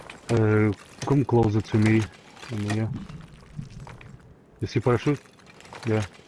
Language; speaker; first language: English; non-native, learner; Russian